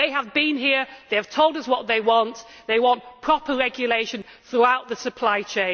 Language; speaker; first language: English; native; English